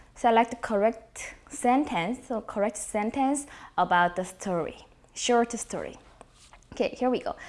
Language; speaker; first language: English; non-native, fluent; Korean